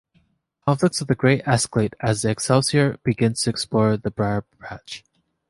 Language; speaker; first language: English; native; English